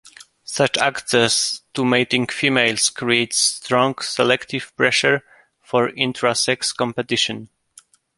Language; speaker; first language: English; non-native, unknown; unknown